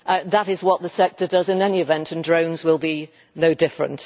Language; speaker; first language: English; native; English